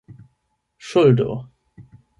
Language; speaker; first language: Esperanto; non-native, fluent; German